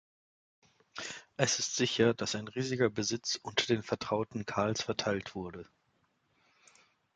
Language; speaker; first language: German; native; German